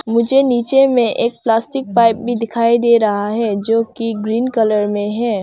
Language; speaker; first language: Hindi; non-native, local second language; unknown